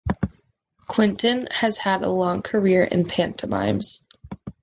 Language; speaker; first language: English; native; English